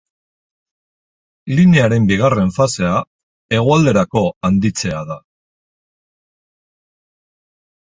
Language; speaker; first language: Basque; non-native, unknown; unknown